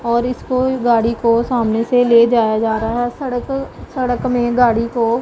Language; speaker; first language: Hindi; non-native, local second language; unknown